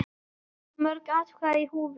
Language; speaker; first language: Icelandic; native; Icelandic